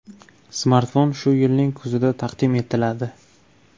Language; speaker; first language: Uzbek; native; Uzbek